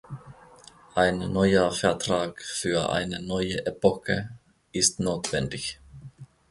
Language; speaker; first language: German; non-native, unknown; Finnish